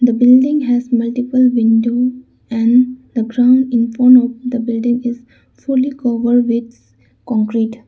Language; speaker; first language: English; non-native, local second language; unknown